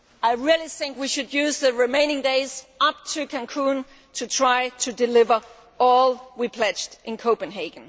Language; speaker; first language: English; non-native, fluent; Danish